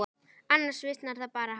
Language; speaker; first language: Icelandic; native; Icelandic